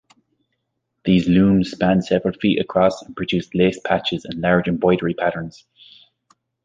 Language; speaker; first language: English; native; English